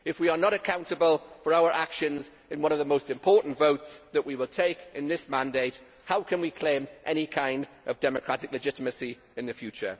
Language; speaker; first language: English; native; English